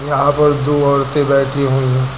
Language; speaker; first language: Hindi; native; Hindi